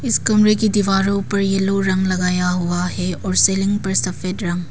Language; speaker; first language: Hindi; early bilingual, other home language; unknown